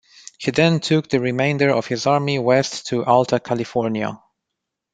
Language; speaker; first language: English; non-native, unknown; Romanian